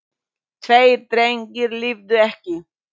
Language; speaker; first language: Icelandic; non-native, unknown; Polish